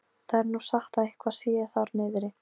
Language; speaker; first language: Icelandic; non-native, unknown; Polish